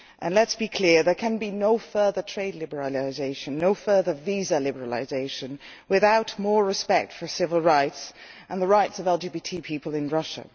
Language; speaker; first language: English; non-native, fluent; Dutch